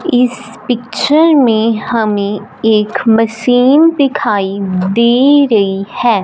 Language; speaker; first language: Hindi; non-native, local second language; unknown